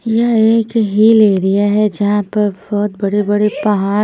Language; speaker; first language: Hindi; non-native, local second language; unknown